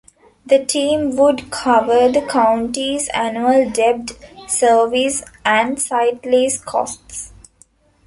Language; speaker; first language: English; non-native, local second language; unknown